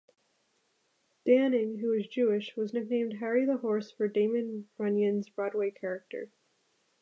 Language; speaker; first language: English; native; English